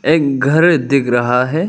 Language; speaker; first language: Hindi; non-native, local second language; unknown